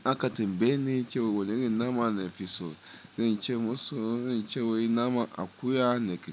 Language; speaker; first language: Hausa; non-native, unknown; Yoruba